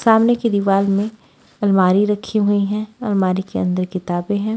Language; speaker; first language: Hindi; native; Hindi